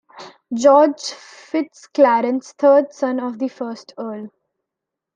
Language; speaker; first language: English; non-native, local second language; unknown